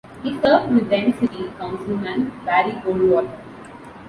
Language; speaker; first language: English; non-native, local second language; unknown